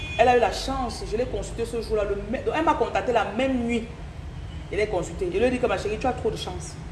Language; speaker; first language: French; non-native, local second language; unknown